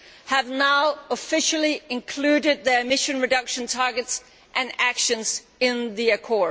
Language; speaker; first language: English; non-native, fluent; Danish